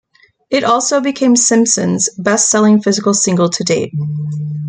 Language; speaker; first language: English; native; English